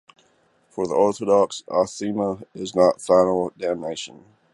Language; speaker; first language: English; native; English